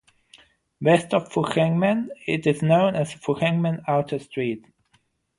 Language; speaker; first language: English; non-native, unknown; German